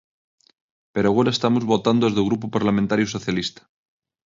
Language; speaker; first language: Galician; non-native, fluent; Spanish